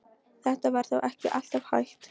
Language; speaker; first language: Icelandic; non-native, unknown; Polish